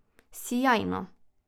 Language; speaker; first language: Slovenian; native; Slovenian